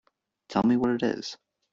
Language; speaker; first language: English; native; English